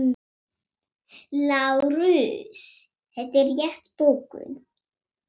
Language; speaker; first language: Icelandic; non-native, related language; Swedish